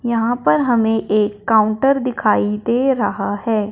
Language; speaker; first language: Hindi; non-native, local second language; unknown